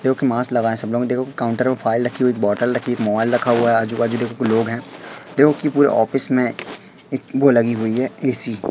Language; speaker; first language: Hindi; native; Hindi